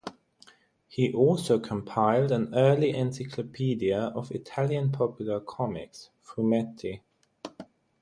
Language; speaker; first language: English; non-native, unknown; German